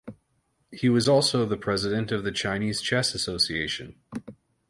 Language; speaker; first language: English; native; English